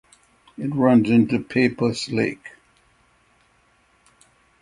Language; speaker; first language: English; native; English